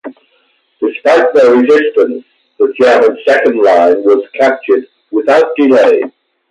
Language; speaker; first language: English; native; English